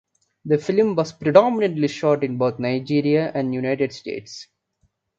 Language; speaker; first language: English; non-native, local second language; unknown